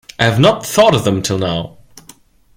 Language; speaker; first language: English; non-native, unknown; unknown